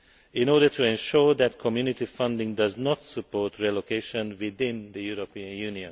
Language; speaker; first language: English; non-native, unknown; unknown